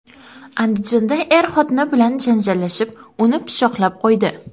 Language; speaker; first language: Uzbek; non-native, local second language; Kara-Kalpak